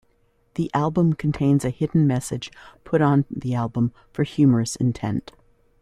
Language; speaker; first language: English; native; English